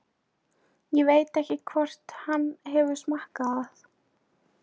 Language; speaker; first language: Icelandic; non-native, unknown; Polish